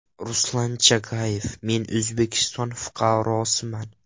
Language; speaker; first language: Uzbek; non-native, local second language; Russian